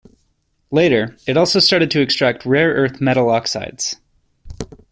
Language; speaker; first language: English; native; English